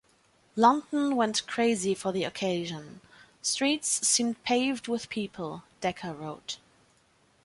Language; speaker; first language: English; non-native, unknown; German